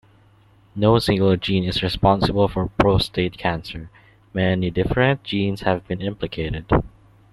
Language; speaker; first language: English; non-native, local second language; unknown